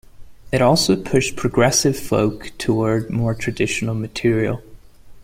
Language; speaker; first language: English; non-native, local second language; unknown